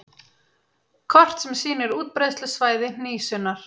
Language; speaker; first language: Icelandic; native; Icelandic